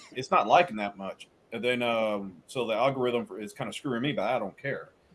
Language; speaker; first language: English; early bilingual, other home language; Spanish